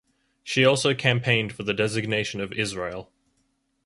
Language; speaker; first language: English; native; English